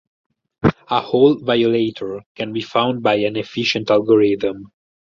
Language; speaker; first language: English; non-native, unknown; Italian